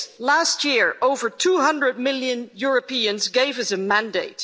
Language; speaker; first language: English; non-native, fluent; Dutch